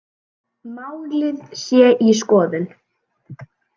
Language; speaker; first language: Icelandic; native; Icelandic